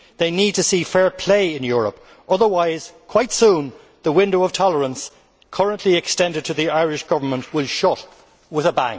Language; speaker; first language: English; native; English